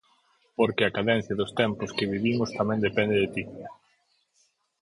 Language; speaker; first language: Galician; native; Galician